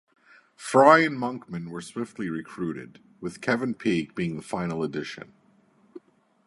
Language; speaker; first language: English; native; English